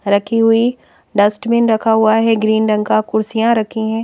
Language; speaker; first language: Hindi; native; Hindi